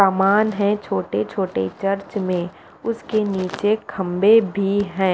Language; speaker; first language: Hindi; non-native, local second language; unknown